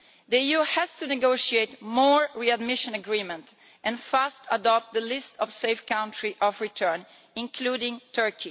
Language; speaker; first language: English; non-native, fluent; Italian